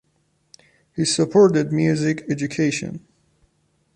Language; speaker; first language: English; non-native, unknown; Persian